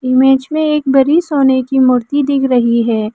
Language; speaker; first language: Hindi; non-native, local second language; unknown